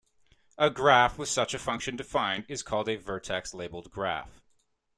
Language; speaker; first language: English; native; English